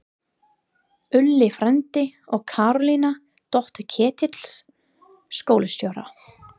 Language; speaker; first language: Icelandic; non-native, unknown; English